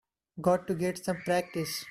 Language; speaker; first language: English; non-native, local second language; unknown